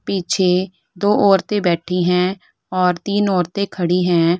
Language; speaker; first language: Hindi; native; Hindi